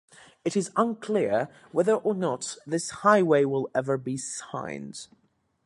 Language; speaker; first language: English; native; English